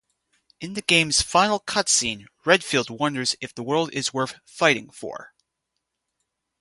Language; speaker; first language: English; native; English